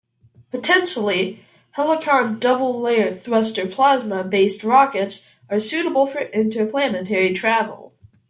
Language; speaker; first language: English; native; English